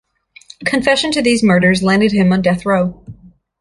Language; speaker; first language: English; native; English